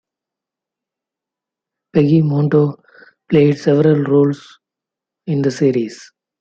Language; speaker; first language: English; non-native, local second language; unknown